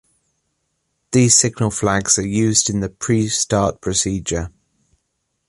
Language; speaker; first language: English; native; English